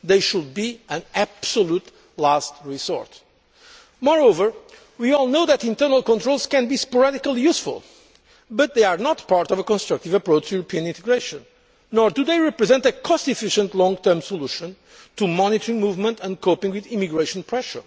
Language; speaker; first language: English; non-native, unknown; Portuguese